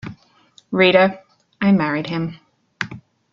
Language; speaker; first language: English; native; English